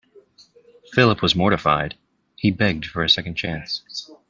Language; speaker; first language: English; native; English